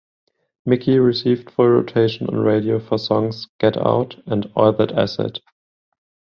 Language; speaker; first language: English; non-native, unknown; German